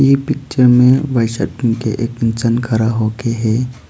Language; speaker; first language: Hindi; non-native, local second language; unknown